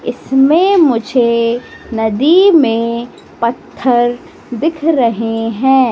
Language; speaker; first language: Hindi; native; Hindi